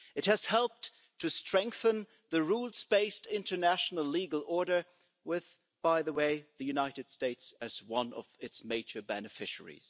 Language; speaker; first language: English; non-native, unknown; German